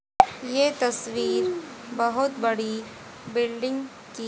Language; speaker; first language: Hindi; native; Hindi